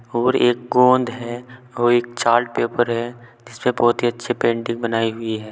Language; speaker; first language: Hindi; native; Hindi